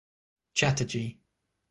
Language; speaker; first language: English; native; English